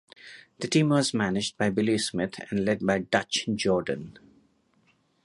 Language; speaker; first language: English; non-native, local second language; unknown